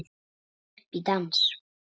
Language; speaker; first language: Icelandic; native; Icelandic